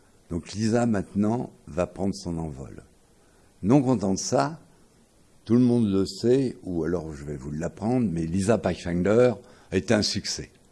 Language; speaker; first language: French; native; French